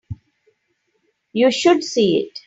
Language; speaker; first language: English; non-native, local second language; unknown